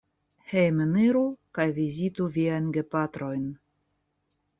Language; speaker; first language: Esperanto; non-native, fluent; Russian